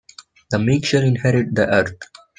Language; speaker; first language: English; non-native, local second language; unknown